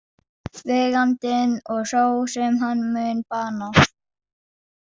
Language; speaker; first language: Icelandic; non-native, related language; Danish